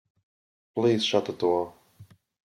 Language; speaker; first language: English; non-native, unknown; German